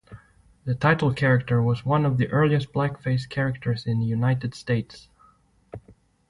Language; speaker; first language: English; native; English